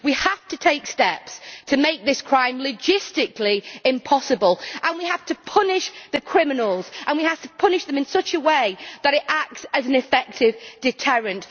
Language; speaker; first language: English; native; English